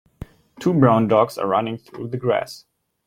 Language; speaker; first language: English; non-native, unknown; German